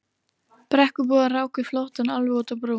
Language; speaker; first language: Icelandic; native; Icelandic